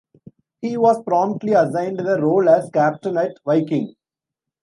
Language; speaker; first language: English; non-native, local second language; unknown